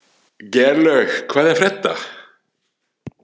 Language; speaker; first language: Icelandic; non-native, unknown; French